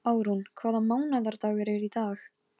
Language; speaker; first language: Icelandic; non-native, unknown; Polish